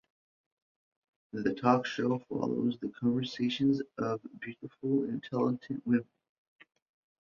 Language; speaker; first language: English; native; English